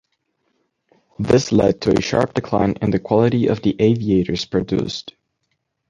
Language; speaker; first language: English; non-native, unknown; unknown